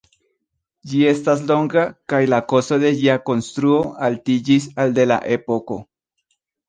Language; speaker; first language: Esperanto; non-native, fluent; Spanish